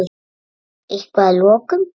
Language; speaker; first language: Icelandic; native; Icelandic